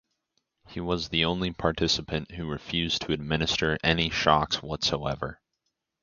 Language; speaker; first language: English; native; English